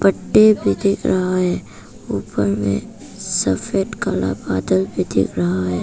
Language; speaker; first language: Hindi; non-native, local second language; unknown